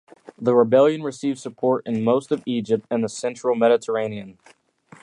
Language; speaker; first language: English; native; English